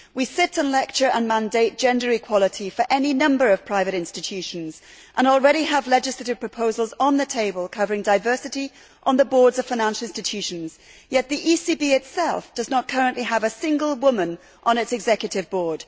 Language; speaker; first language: English; native; English